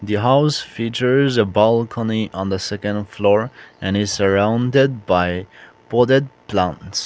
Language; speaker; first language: English; non-native, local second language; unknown